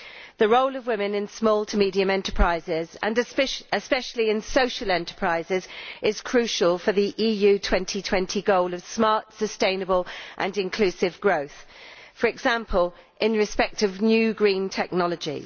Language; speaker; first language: English; native; English